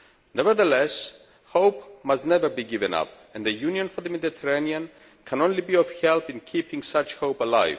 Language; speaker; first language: English; non-native, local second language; Greek